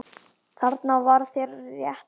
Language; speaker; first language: Icelandic; native; Icelandic